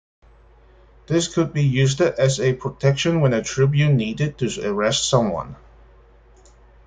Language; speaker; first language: English; non-native, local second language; Cantonese